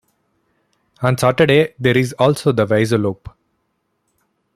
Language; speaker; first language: English; non-native, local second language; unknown